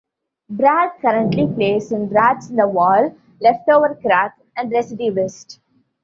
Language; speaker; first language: English; non-native, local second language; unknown